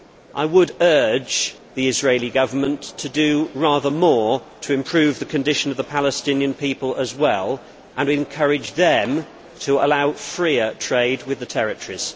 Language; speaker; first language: English; native; English